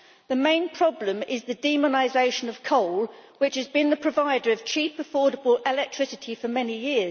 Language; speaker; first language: English; native; English